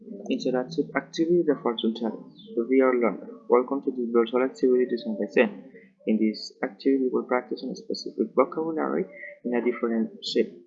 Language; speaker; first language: English; non-native, learner; Spanish